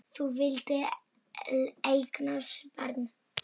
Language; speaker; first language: Icelandic; non-native, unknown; Polish